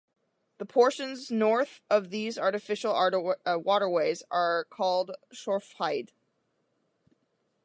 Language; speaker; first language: English; native; English